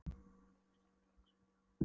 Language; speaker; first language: Icelandic; non-native, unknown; Polish